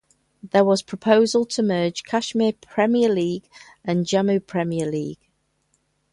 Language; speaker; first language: English; native; English